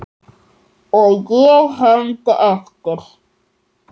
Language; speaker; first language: Icelandic; native; Icelandic